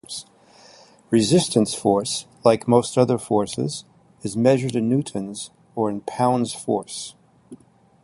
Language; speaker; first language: English; native; English